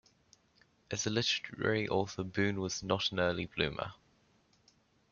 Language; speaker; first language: English; native; English